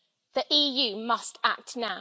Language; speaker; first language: English; native; English